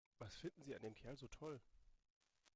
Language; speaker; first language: German; native; German